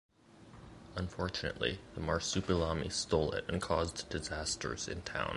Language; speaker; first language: English; native; English